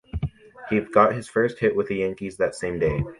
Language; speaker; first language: English; native; English